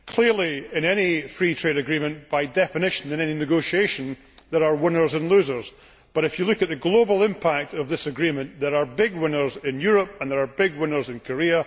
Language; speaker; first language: English; native; English